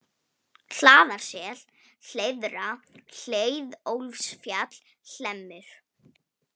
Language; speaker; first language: Icelandic; non-native, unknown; Polish